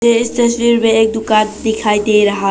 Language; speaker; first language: Hindi; non-native, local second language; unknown